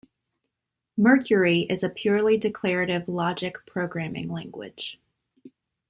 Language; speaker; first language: English; native; English